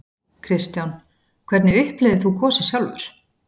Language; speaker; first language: Icelandic; native; Icelandic